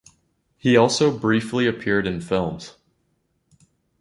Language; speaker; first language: English; native; English